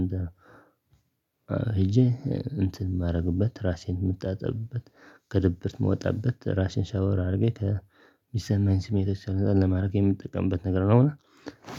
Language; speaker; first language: Amharic; non-native, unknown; Tigrinya